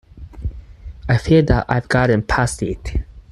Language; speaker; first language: English; non-native, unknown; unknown